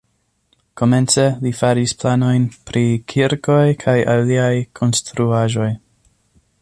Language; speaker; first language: Esperanto; non-native, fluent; English